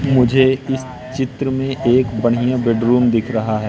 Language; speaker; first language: Hindi; native; Hindi